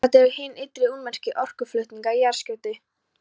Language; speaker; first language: Icelandic; non-native, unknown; Polish